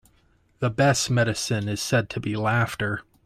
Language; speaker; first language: English; native; English